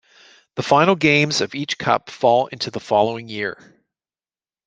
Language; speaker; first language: English; native; English